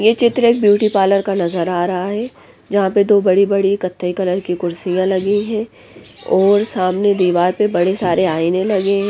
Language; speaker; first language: Hindi; non-native, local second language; Punjabi